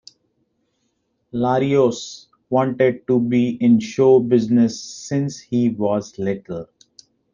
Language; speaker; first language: English; non-native, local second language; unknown